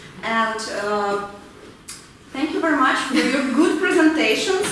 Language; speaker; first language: English; non-native, learner; Ukrainian